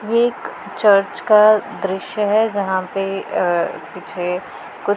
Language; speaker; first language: Hindi; non-native, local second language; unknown